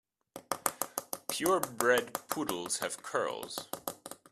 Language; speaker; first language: English; non-native, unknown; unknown